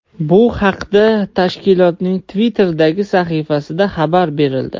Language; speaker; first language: Uzbek; non-native, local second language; Russian